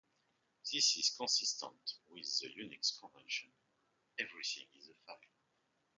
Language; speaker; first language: English; non-native, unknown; French